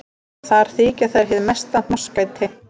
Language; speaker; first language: Icelandic; native; Icelandic